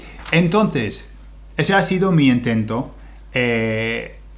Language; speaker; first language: Spanish; non-native, fluent; English